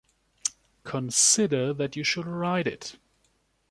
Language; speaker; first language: English; non-native, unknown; German